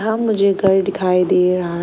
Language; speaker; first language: Hindi; non-native, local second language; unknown